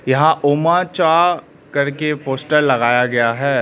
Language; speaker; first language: Hindi; early bilingual, other home language; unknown